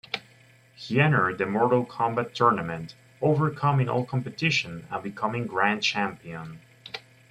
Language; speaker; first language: English; native; English